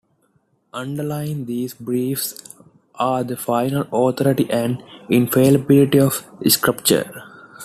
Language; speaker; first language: English; non-native, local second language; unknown